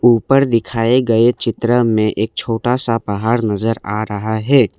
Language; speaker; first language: Hindi; non-native, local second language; Assamese